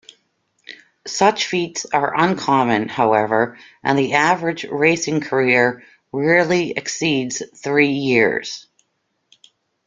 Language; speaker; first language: English; native; English